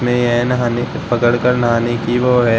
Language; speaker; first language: Hindi; native; Hindi